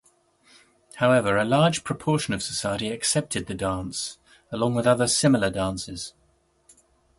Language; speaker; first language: English; native; English